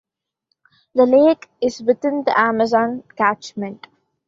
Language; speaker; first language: English; non-native, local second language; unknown